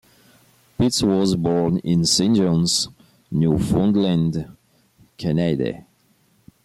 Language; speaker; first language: English; non-native, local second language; French